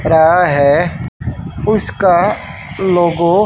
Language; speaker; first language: Hindi; native; Hindi